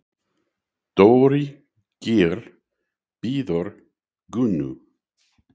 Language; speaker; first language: Icelandic; non-native, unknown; English